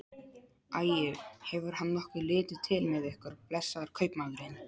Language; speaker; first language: Icelandic; non-native, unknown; Polish